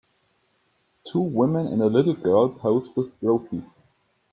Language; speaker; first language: English; native; English